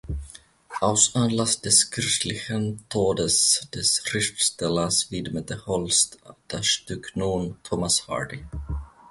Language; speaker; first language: German; non-native, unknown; Finnish